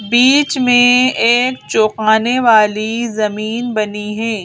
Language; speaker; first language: Hindi; native; Hindi